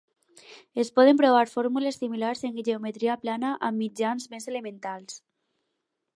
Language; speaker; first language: Catalan; non-native, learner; Spanish